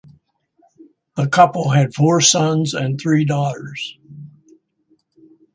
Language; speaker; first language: English; native; English